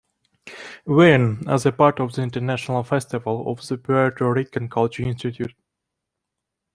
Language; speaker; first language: English; non-native, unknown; Russian